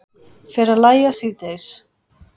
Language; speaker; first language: Icelandic; native; Icelandic